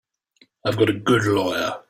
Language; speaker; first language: English; native; English